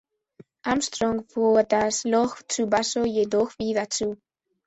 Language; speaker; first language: German; non-native, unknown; Spanish